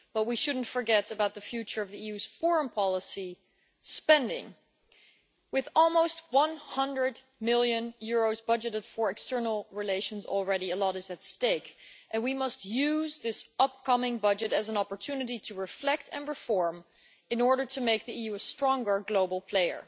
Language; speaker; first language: English; non-native, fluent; Dutch